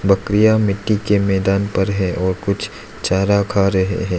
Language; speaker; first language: Hindi; non-native, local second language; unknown